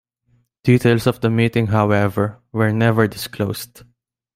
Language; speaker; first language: English; non-native, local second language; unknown